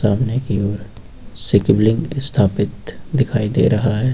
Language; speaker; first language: Hindi; native; Hindi